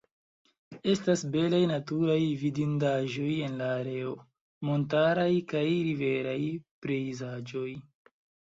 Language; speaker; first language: Esperanto; non-native, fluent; Chinese